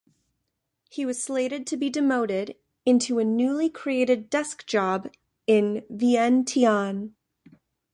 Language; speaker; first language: English; native; English